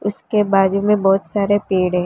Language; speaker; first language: Hindi; non-native, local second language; Gujarati